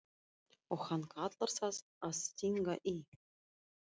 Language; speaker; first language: Icelandic; non-native, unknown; Russian